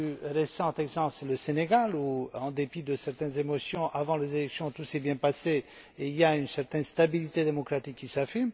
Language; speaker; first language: French; non-native, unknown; Romanian